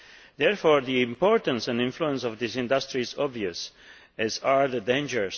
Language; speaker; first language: English; non-native, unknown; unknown